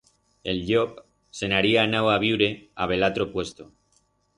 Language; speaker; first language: Aragonese; non-native, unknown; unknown